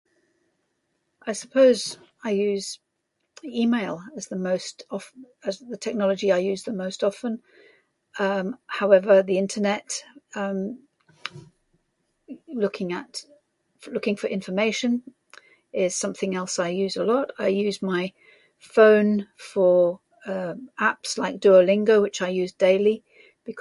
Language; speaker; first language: English; native; English